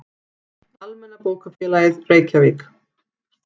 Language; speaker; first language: Icelandic; native; Icelandic